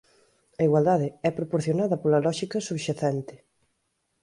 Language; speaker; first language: Galician; native; Galician